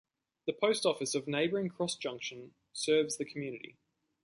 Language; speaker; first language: English; native; English